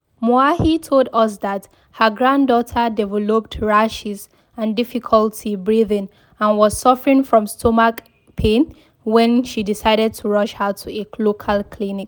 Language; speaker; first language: English; non-native, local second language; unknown